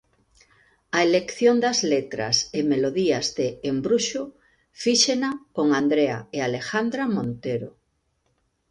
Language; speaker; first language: Galician; native; Galician